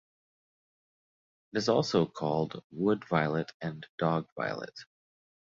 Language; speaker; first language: English; native; English